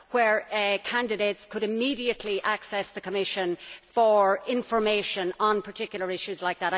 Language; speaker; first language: English; native; English